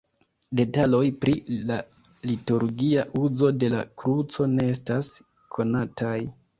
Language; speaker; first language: Esperanto; non-native, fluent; Kinyarwanda